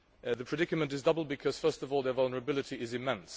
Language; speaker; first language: English; non-native, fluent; Luxembourgish